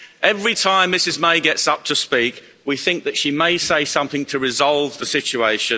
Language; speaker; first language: English; native; English